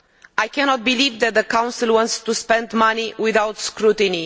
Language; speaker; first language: English; non-native, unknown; Romanian